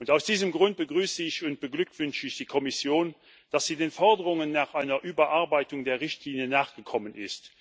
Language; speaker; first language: German; non-native, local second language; Luxembourgish